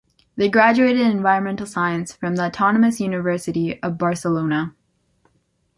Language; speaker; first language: English; native; English